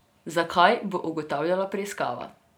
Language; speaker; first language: Slovenian; non-native, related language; Serbian